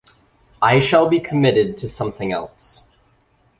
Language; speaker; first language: English; native; English